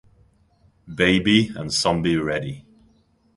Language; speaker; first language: English; non-native, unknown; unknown